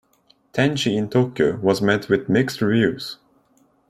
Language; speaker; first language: English; non-native, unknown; Turkish